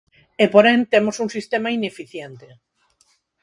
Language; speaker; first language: Galician; non-native, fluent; Spanish